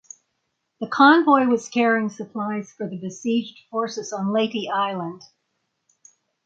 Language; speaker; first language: English; native; English